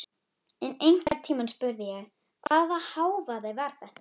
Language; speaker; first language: Icelandic; native; Icelandic